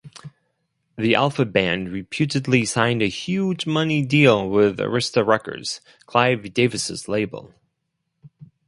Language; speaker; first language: English; non-native, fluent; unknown